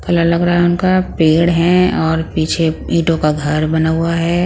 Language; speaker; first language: Hindi; non-native, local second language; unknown